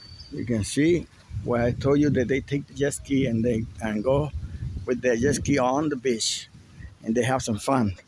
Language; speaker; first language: English; non-native, fluent; Spanish